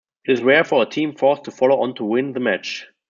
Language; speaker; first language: English; non-native, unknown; German